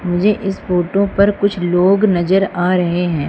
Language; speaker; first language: Hindi; native; Hindi